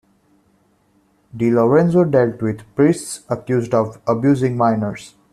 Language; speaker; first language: English; non-native, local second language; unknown